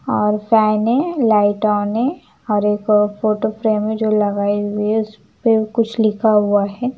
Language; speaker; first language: Hindi; non-native, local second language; Punjabi